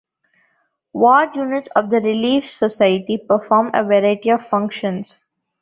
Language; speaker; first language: English; non-native, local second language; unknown